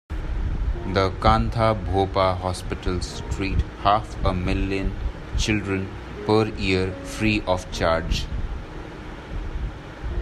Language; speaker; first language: English; non-native, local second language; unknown